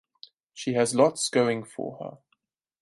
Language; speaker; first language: English; non-native, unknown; German